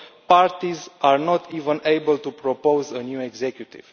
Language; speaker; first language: English; non-native, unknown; Romanian